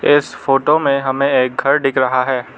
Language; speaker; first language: Hindi; non-native, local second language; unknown